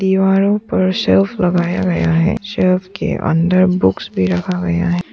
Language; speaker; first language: Hindi; non-native, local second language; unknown